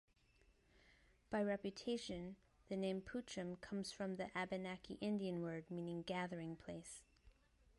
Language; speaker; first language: English; native; English